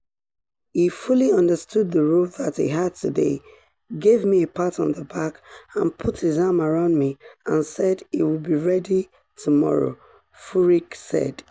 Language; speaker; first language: English; non-native, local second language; Yoruba